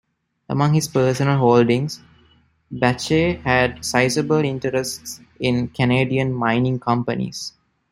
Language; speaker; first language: English; non-native, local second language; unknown